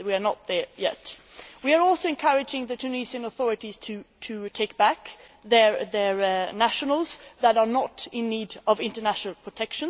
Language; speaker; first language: English; non-native, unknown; Swedish